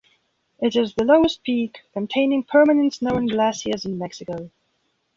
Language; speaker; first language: English; non-native, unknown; Belarusian